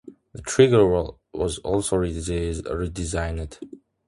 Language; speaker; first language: English; non-native, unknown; Uzbek